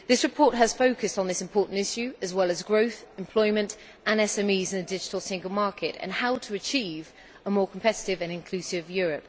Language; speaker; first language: English; native; English